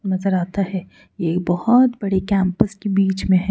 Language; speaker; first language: Hindi; native; Hindi